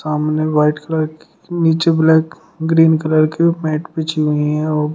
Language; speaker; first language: Hindi; native; Hindi